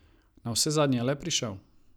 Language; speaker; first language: Slovenian; non-native, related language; Croatian